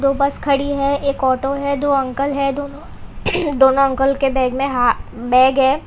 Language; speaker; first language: Hindi; non-native, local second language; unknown